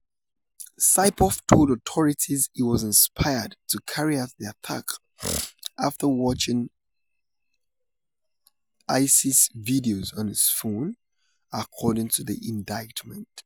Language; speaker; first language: English; non-native, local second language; Yoruba